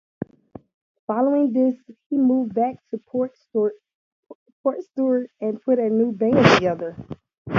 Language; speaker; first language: English; native; English